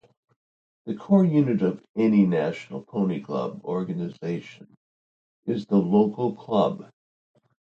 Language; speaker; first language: English; native; English